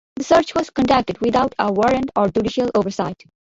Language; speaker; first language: English; non-native, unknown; Bangla